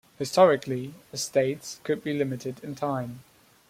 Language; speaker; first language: English; non-native, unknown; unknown